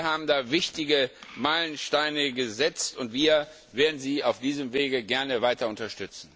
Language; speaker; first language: German; non-native, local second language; Luxembourgish